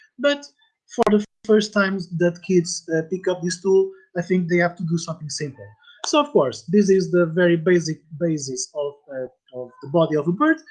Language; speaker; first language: English; non-native, fluent; Portuguese